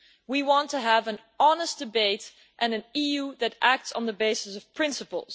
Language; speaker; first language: English; non-native, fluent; Dutch